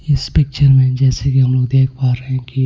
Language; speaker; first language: Hindi; non-native, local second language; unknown